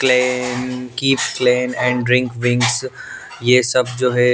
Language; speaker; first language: Hindi; non-native, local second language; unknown